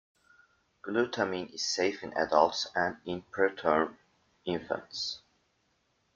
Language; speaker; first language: English; native; English